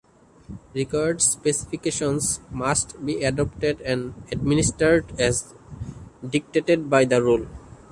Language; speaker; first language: English; non-native, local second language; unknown